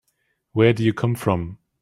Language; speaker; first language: English; native; English